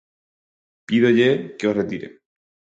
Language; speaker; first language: Galician; non-native, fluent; Spanish